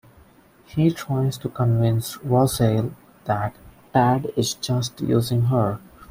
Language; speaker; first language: English; non-native, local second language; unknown